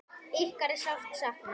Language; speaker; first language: Icelandic; native; Icelandic